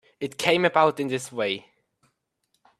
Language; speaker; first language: English; native; English